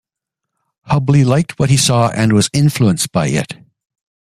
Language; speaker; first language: English; native; English